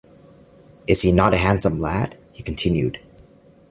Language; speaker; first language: English; native; English